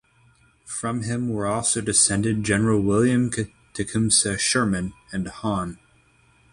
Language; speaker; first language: English; native; English